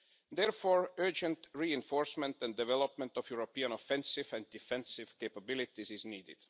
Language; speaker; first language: English; non-native, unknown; Estonian